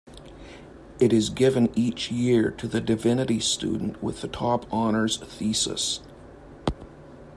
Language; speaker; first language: English; native; English